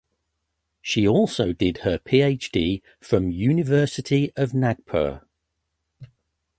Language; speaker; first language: English; native; English